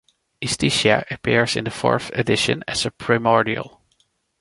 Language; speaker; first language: English; non-native, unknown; Dutch